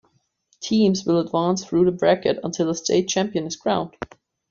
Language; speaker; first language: English; non-native, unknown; German